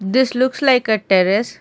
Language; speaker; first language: English; non-native, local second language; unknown